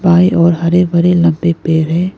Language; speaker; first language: Hindi; non-native, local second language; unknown